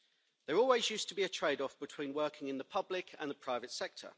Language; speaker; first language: English; native; English